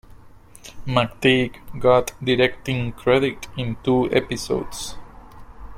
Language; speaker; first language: English; non-native, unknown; Spanish